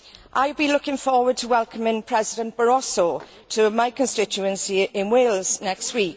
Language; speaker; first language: English; native; English